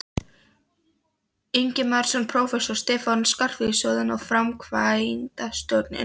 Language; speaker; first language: Icelandic; non-native, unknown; Polish